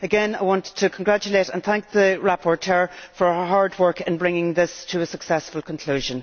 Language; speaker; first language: English; native; English